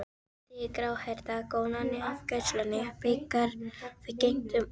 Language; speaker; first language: Icelandic; non-native, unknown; Filipino